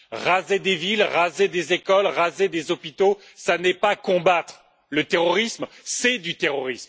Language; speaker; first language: French; native; French